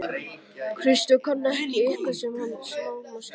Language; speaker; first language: Icelandic; native; Icelandic